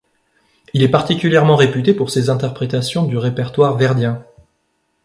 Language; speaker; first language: French; native; French